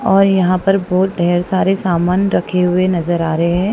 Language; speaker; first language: Hindi; non-native, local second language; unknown